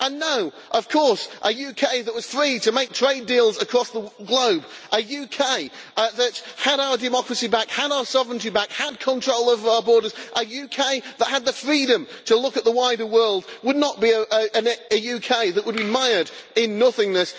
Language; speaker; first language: English; native; English